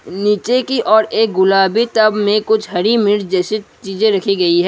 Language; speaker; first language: Hindi; non-native, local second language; Assamese